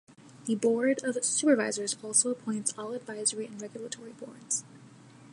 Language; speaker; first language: English; native; English